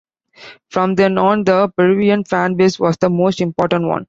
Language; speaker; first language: English; non-native, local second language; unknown